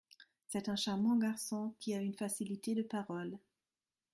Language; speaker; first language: French; non-native, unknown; German